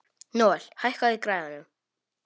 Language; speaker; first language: Icelandic; non-native, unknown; Polish